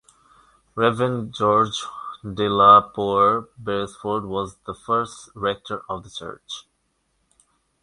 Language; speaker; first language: English; non-native, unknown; Bangla